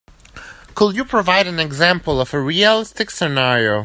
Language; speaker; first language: English; native; English